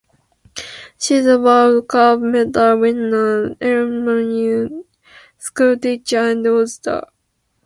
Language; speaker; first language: English; non-native, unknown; Japanese